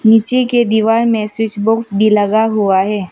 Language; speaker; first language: Hindi; non-native, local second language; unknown